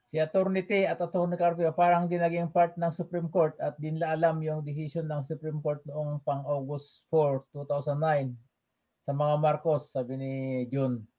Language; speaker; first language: Filipino; non-native, local second language; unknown